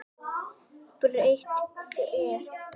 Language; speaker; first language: Icelandic; native; Icelandic